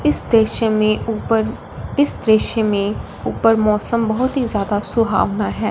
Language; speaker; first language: Hindi; non-native, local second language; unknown